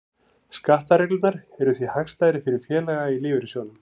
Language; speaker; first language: Icelandic; native; Icelandic